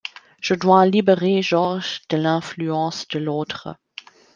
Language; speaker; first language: French; non-native, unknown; German